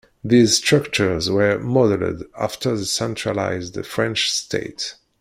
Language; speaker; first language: English; non-native, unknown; Kabyle